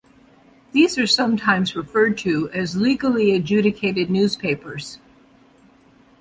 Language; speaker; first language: English; native; English